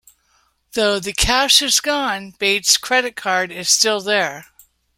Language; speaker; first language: English; native; English